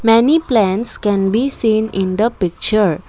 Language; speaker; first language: English; non-native, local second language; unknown